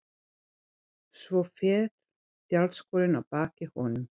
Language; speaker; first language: Icelandic; non-native, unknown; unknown